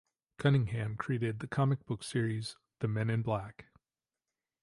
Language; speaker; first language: English; native; English